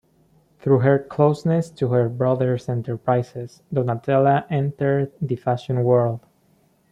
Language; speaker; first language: English; non-native, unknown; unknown